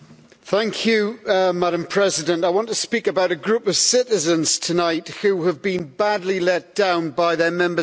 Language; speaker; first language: English; native; English